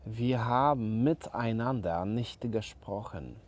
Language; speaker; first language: German; non-native, fluent; Polish